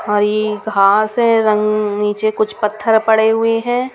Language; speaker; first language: Hindi; non-native, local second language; Punjabi